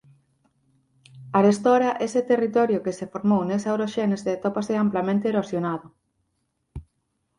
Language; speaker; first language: Galician; native; Galician